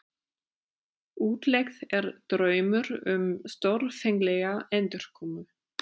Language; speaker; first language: Icelandic; non-native, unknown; German